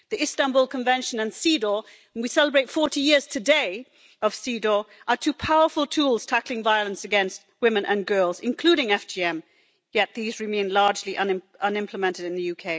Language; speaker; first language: English; native; English